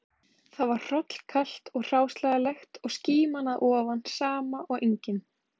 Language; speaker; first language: Icelandic; native; Icelandic